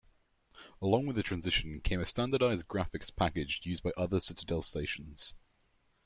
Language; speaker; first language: English; native; English